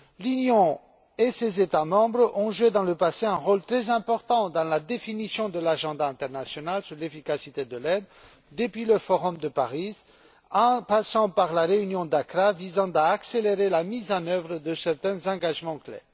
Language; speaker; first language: French; non-native, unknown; Romanian